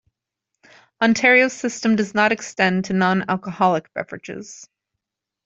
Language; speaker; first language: English; native; English